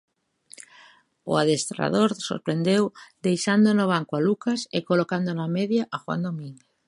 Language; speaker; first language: Galician; native; Galician